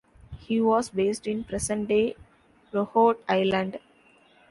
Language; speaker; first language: English; non-native, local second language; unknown